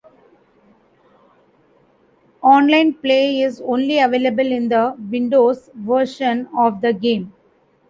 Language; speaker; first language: English; non-native, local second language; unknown